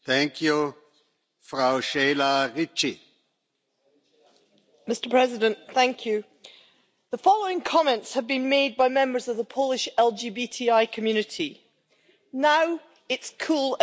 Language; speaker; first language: English; native; English